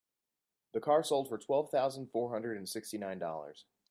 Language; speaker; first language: English; native; English